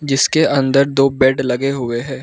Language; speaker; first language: Hindi; non-native, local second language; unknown